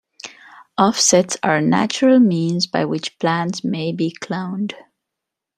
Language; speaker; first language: English; native; English